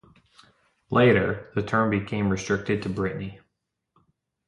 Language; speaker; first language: English; native; English